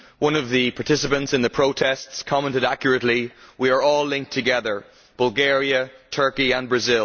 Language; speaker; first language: English; native; English